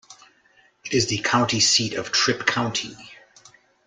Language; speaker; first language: English; native; English